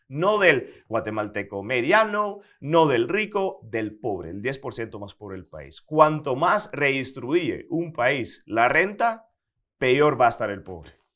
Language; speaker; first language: Spanish; non-native, fluent; Dutch